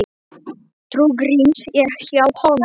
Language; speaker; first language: Icelandic; non-native, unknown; Polish